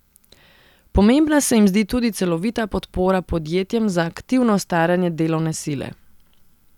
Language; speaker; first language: Slovenian; non-native, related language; Serbian